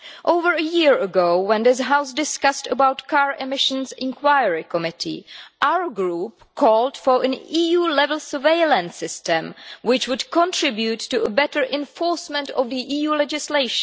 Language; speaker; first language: English; non-native, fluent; Czech